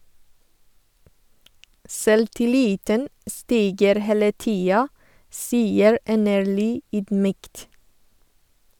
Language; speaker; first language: Norwegian; non-native, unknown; Persian